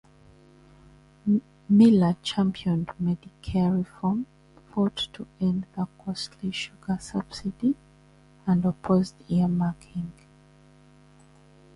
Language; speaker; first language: English; non-native, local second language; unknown